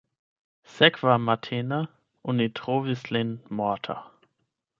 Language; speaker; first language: Esperanto; non-native, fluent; German